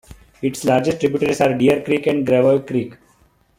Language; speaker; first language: English; non-native, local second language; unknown